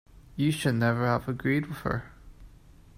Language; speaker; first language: English; non-native, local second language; Cantonese